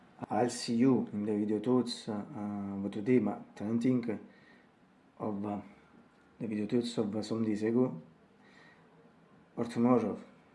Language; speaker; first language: English; non-native, learner; Italian